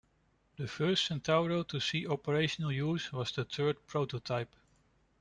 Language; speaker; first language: English; non-native, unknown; Dutch